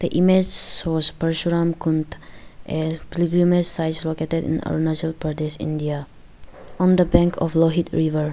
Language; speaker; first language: English; non-native, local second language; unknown